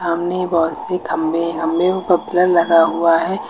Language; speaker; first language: Hindi; native; Hindi